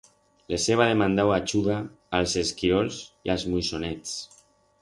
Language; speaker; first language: Aragonese; non-native, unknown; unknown